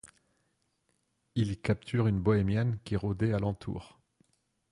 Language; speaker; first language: French; non-native, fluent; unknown